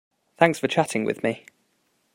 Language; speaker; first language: English; native; English